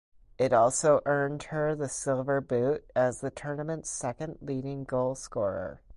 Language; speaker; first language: English; native; English